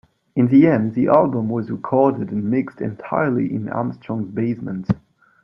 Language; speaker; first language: English; non-native, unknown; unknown